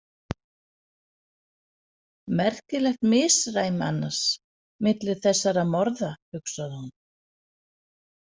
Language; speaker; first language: Icelandic; non-native, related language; Danish